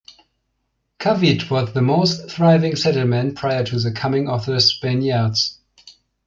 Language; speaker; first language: English; non-native, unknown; German